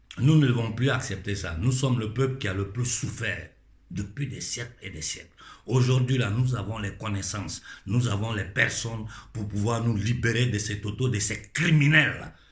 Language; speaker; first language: French; non-native, local second language; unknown